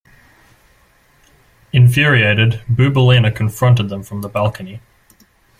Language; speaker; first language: English; native; English